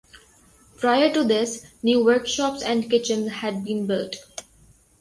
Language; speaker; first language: English; non-native, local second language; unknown